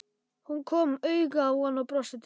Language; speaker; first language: Icelandic; non-native, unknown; Polish